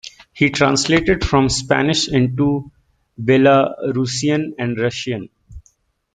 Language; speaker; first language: English; native; English